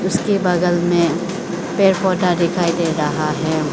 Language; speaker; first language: Hindi; non-native, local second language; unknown